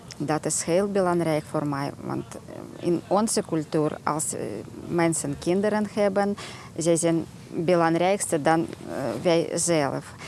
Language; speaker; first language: Dutch; non-native, fluent; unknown